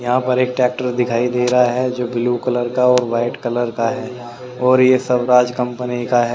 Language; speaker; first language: Hindi; native; Hindi